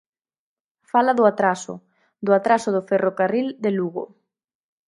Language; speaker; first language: Galician; native; Galician